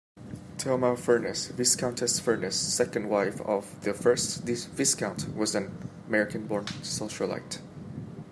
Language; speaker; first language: English; native; English